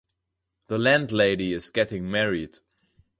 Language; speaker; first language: English; non-native, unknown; German